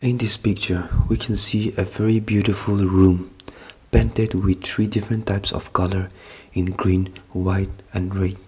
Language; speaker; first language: English; non-native, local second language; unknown